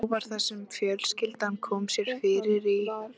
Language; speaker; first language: Icelandic; native; Icelandic